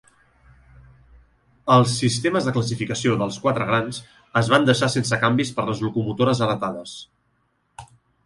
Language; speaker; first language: Catalan; native; Catalan